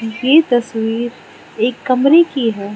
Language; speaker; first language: Hindi; non-native, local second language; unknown